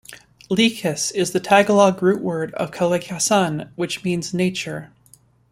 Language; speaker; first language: English; native; English